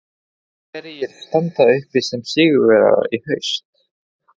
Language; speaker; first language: Icelandic; non-native, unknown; Spanish